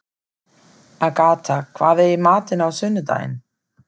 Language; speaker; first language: Icelandic; non-native, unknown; German